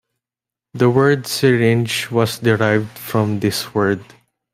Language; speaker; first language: English; non-native, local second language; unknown